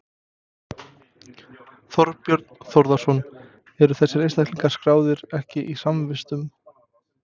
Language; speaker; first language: Icelandic; non-native, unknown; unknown